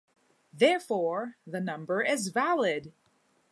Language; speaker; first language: English; non-native, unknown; Thai